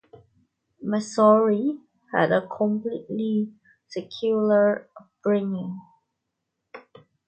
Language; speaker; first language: English; non-native, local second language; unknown